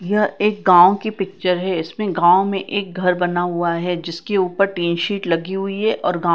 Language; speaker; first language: Hindi; non-native, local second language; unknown